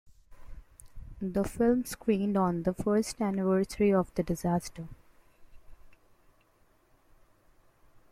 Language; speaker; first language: English; non-native, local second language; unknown